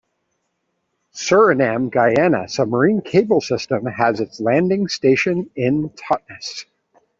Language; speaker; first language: English; native; English